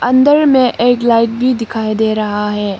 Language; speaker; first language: Hindi; early bilingual, other home language; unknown